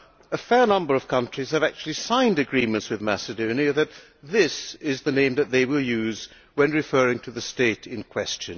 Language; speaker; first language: English; non-native, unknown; Hungarian